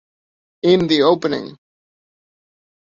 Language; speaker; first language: English; native; English